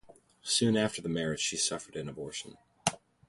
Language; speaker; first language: English; native; English